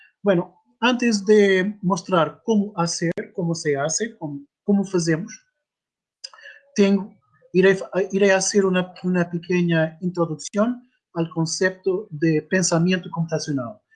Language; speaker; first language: Spanish; non-native, related language; Portuguese